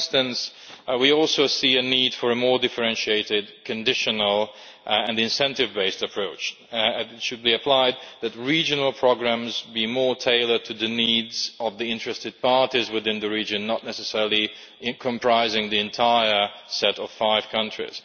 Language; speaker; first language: English; non-native, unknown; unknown